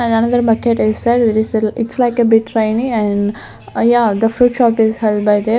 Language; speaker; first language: English; non-native, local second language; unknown